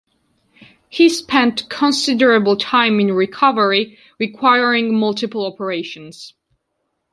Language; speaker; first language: English; non-native, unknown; Georgian